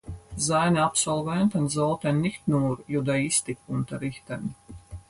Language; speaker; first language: German; non-native, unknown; Latvian